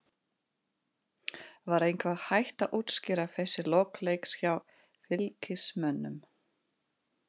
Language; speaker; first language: Icelandic; non-native, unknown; Russian